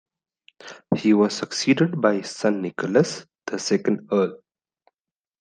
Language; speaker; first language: English; non-native, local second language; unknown